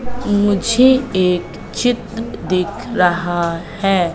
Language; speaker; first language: Hindi; native; Hindi